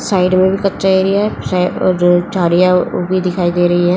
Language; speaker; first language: Hindi; native; Hindi